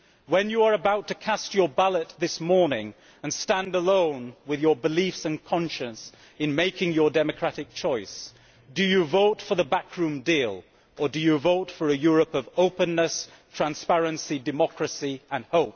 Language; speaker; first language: English; native; English